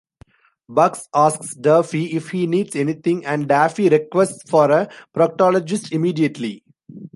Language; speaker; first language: English; non-native, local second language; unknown